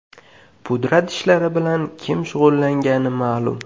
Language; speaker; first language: Uzbek; native; Uzbek